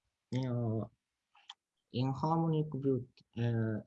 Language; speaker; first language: English; non-native, learner; Japanese